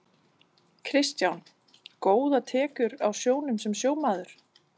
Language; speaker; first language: Icelandic; non-native, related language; Danish